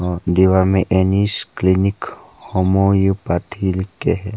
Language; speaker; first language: Hindi; early bilingual, other home language; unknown